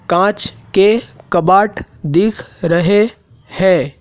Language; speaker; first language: Hindi; native; Hindi